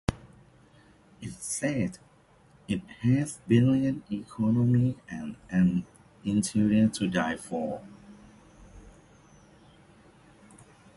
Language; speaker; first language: English; native; English